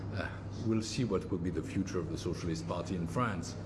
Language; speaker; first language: English; non-native, fluent; French